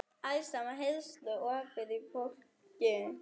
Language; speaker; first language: Icelandic; non-native, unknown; German